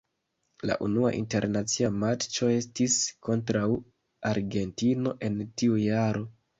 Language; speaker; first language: Esperanto; non-native, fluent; Kinyarwanda